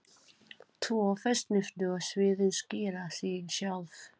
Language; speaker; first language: Icelandic; non-native, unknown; Filipino